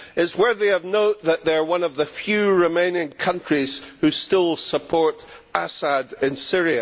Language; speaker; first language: English; native; English